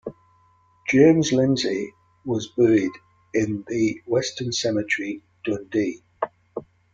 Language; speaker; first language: English; native; English